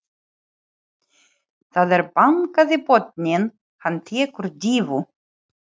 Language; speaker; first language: Icelandic; non-native, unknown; Ukrainian